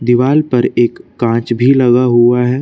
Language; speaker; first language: Hindi; native; Hindi